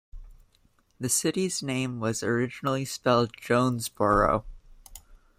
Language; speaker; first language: English; native; English